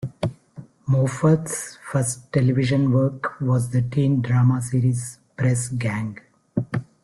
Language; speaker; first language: English; non-native, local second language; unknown